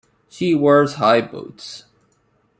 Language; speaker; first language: English; non-native, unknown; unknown